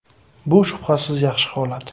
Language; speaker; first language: Uzbek; native; Uzbek